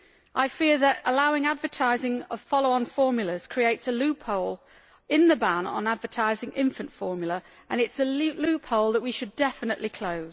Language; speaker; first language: English; native; English